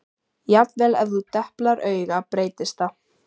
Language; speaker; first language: Icelandic; native; Icelandic